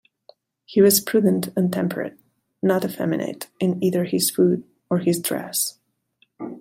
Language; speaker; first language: English; non-native, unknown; Catalan